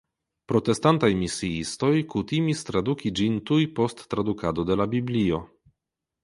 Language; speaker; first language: Esperanto; non-native, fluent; Polish